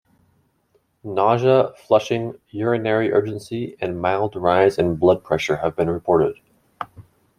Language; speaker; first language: English; native; English